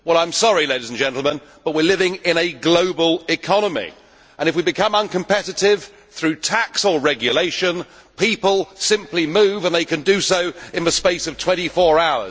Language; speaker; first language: English; native; English